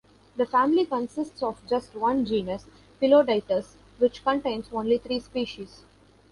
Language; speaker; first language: English; non-native, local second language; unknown